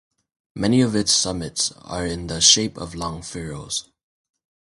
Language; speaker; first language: English; native; English